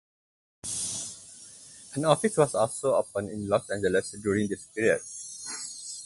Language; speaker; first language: English; non-native, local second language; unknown